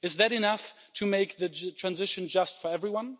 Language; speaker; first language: English; non-native, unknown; German